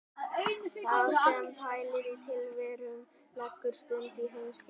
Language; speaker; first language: Icelandic; native; Icelandic